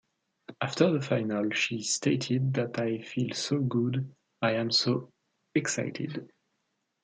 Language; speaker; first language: English; non-native, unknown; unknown